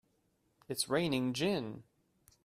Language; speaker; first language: English; native; English